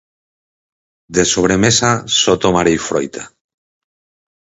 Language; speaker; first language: Galician; native; Galician